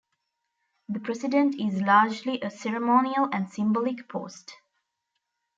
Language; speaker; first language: English; non-native, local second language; Tamil